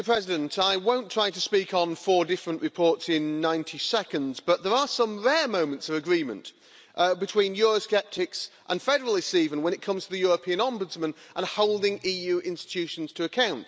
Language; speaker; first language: English; native; English